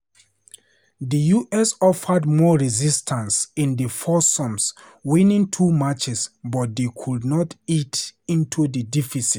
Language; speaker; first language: English; non-native, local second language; Hausa